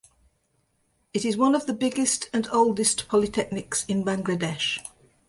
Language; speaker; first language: English; native; English